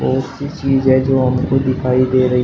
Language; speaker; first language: Hindi; native; Hindi